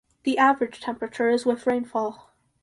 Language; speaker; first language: English; native; English